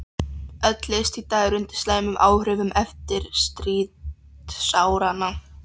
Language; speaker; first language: Icelandic; non-native, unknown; Polish